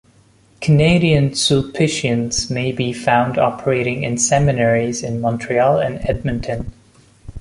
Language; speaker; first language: English; non-native, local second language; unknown